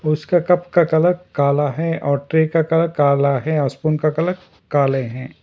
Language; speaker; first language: Hindi; non-native, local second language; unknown